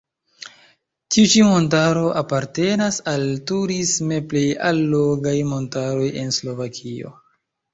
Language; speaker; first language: Esperanto; non-native, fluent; Chinese